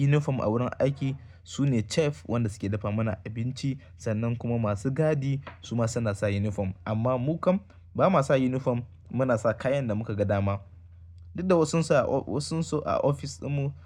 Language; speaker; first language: Hausa; native; Hausa